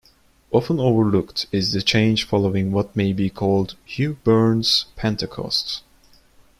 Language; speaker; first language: English; non-native, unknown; Turkish